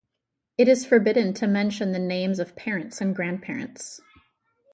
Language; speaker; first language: English; native; English